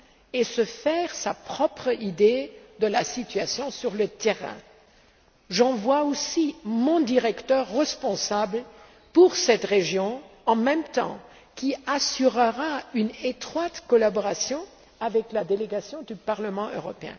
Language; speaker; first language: French; non-native, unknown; German